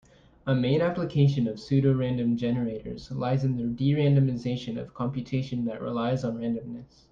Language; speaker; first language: English; native; English